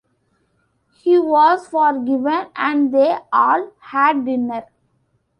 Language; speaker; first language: English; non-native, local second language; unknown